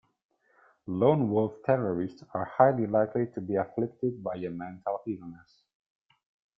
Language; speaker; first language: English; non-native, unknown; Italian